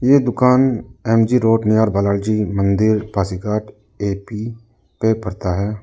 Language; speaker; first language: Hindi; non-native, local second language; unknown